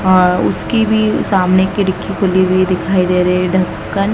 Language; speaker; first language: Hindi; native; Hindi